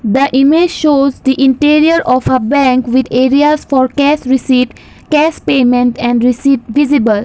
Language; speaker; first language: English; non-native, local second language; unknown